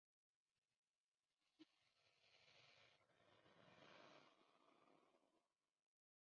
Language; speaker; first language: English; non-native, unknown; Spanish